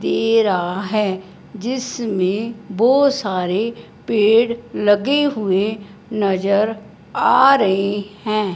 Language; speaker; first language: Hindi; non-native, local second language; Punjabi